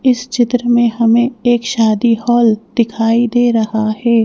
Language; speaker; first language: Hindi; native; Hindi